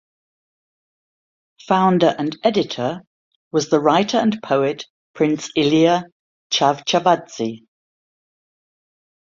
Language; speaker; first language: English; native; English